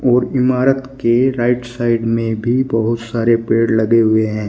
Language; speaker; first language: Hindi; native; Hindi